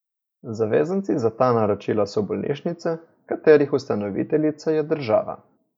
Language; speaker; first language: Slovenian; native; Slovenian